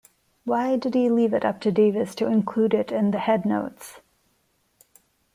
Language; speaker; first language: English; non-native, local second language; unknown